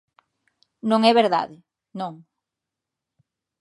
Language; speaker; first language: Galician; native; Galician